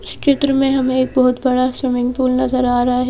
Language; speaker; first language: Hindi; native; Hindi